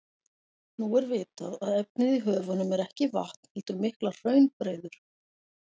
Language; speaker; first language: Icelandic; native; Icelandic